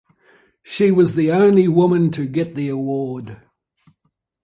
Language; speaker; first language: English; native; English